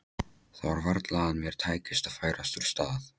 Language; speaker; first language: Icelandic; non-native, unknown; Polish